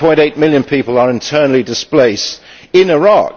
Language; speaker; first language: English; native; English